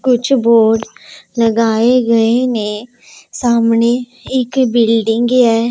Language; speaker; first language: Hindi; non-native, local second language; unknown